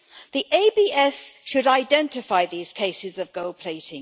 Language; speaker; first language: English; native; English